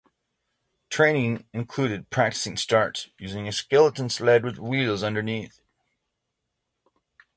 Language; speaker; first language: English; native; English